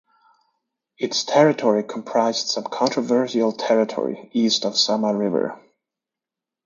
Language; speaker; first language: English; native; English